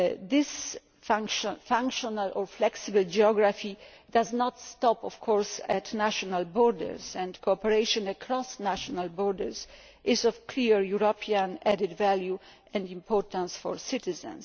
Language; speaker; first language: English; non-native, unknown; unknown